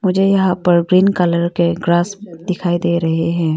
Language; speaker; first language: Hindi; non-native, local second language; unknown